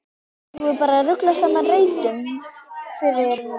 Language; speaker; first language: Icelandic; native; Icelandic